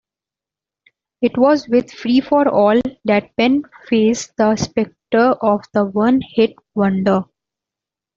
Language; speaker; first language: English; non-native, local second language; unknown